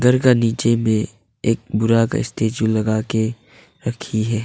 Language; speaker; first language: Hindi; non-native, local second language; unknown